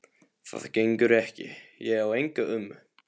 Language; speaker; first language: Icelandic; non-native, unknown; Polish